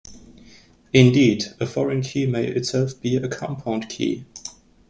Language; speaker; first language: English; non-native, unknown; German